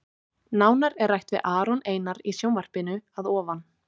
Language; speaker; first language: Icelandic; native; Icelandic